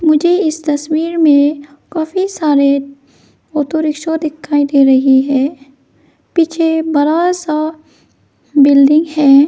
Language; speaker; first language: Hindi; non-native, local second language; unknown